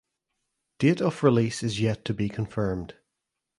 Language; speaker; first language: English; native; English